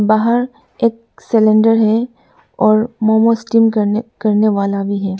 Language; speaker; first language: Hindi; non-native, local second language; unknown